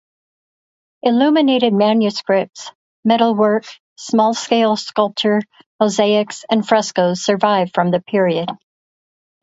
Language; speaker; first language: English; native; English